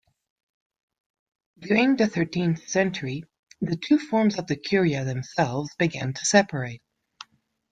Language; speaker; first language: English; non-native, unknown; Spanish